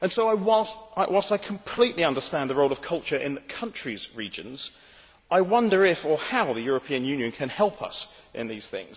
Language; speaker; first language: English; native; English